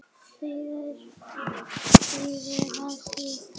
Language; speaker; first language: Icelandic; native; Icelandic